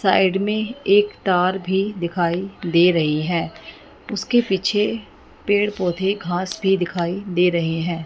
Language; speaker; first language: Hindi; non-native, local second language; Punjabi